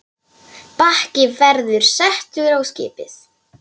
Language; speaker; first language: Icelandic; non-native, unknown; Polish